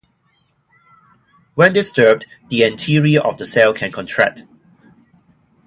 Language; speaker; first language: English; non-native, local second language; Cantonese